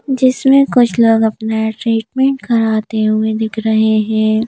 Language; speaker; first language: Hindi; native; Hindi